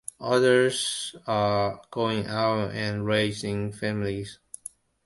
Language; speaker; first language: English; non-native, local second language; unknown